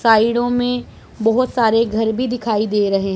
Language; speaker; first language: Hindi; non-native, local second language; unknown